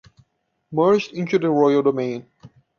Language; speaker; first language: English; non-native, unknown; Portuguese